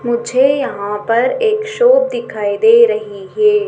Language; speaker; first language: Hindi; native; Hindi